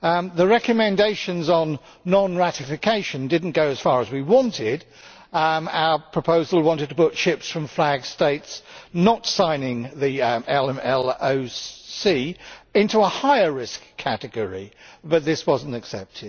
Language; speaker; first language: English; native; English